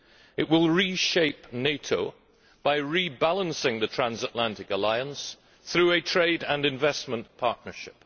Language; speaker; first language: English; native; English